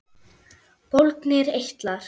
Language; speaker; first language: Icelandic; non-native, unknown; German